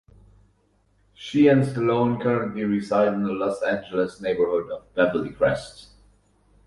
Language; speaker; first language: English; non-native, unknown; German